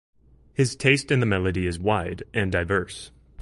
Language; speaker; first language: English; native; English